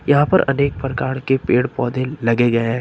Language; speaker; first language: Hindi; native; Hindi